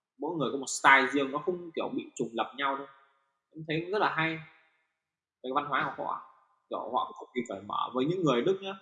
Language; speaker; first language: Vietnamese; native; Vietnamese